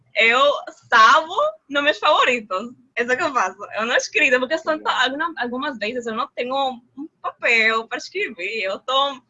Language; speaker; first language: Portuguese; non-native, related language; Spanish